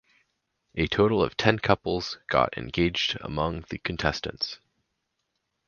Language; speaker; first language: English; native; English